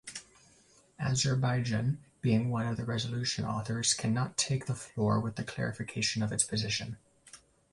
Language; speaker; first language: English; native; English